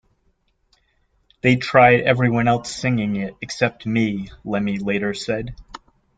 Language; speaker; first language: English; native; English